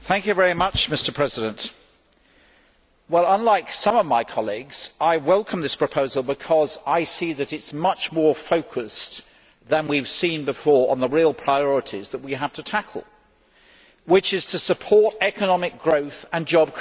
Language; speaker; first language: English; native; English